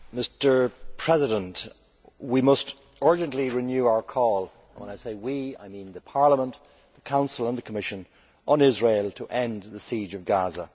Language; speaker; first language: English; native; English